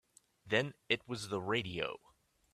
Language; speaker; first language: English; native; English